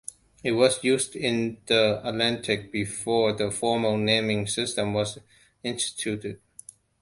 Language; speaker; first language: English; non-native, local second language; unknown